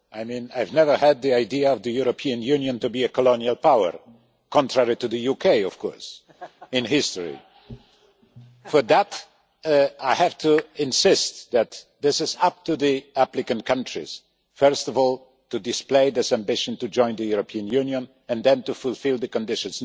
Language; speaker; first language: English; non-native, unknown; Polish